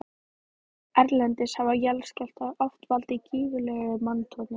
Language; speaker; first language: Icelandic; native; Icelandic